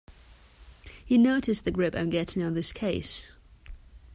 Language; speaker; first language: English; non-native, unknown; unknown